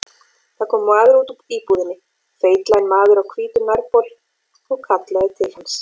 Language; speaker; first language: Icelandic; native; Icelandic